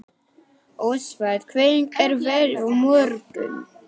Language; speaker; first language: Icelandic; non-native, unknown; Polish